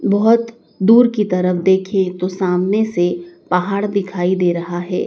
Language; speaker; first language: Hindi; native; Hindi